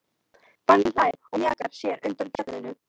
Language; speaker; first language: Icelandic; non-native, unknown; Polish